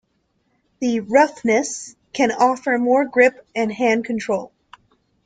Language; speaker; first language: English; native; English